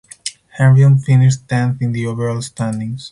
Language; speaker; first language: English; non-native, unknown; Spanish